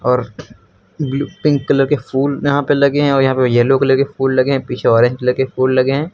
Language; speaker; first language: Hindi; native; Hindi